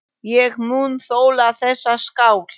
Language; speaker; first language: Icelandic; non-native, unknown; Polish